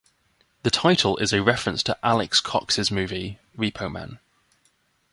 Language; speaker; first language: English; native; English